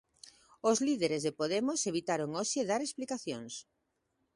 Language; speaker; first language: Galician; native; Galician